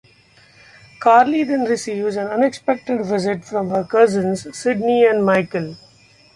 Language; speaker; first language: English; non-native, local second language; Marathi